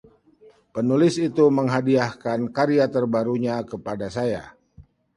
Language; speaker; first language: Indonesian; native; Indonesian